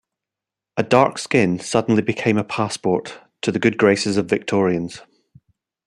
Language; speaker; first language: English; native; English